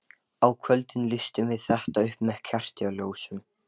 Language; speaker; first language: Icelandic; non-native, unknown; Lithuanian